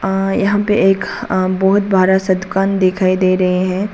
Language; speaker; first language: Hindi; non-native, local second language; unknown